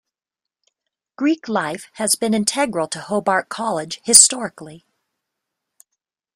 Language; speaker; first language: English; native; English